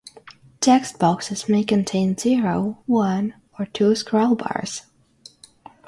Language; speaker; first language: English; non-native, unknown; Russian